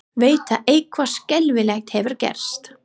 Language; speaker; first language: Icelandic; non-native, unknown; English